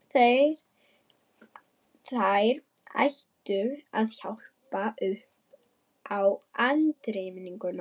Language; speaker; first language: Icelandic; non-native, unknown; German